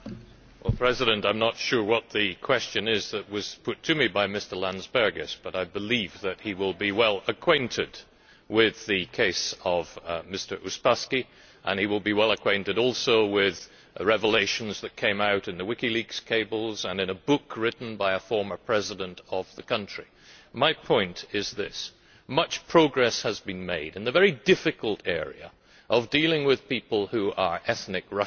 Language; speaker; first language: English; native; English